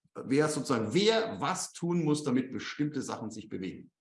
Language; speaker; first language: German; native; German